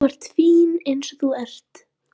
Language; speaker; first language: Icelandic; native; Icelandic